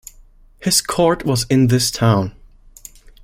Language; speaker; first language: English; non-native, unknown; German